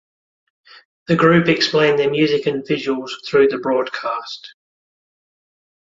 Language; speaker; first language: English; native; English